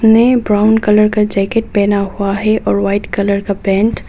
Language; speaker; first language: Hindi; non-native, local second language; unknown